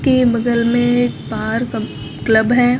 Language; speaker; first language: Hindi; native; Hindi